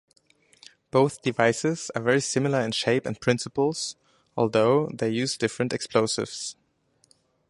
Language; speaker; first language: English; non-native, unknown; German